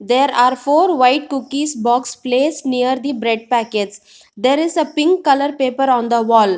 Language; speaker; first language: English; non-native, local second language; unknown